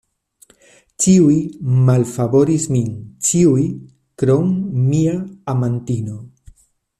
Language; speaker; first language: Esperanto; non-native, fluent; Spanish